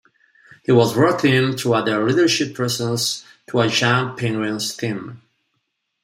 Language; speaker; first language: English; non-native, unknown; Spanish